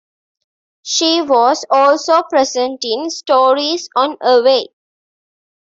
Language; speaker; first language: English; non-native, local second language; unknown